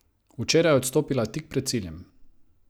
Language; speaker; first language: Slovenian; non-native, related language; Croatian